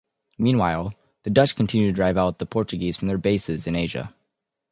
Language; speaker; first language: English; native; English